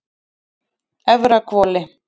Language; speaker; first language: Icelandic; native; Icelandic